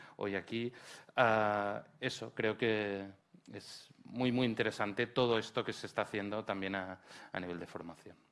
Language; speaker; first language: Spanish; non-native, local second language; Catalan